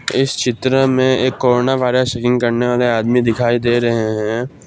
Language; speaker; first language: Hindi; non-native, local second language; Assamese